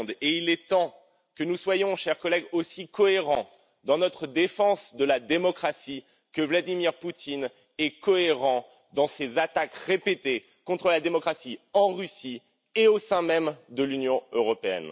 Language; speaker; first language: French; native; French